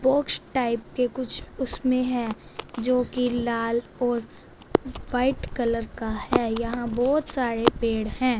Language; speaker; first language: Hindi; non-native, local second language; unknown